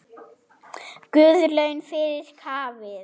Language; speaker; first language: Icelandic; non-native, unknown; German